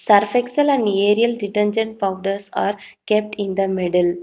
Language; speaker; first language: English; non-native, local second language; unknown